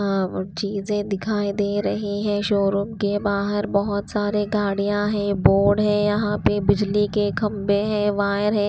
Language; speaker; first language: Hindi; non-native, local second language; Punjabi